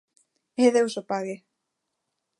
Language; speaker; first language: Galician; non-native, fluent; Spanish